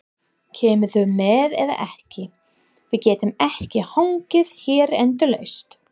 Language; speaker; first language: Icelandic; non-native, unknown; English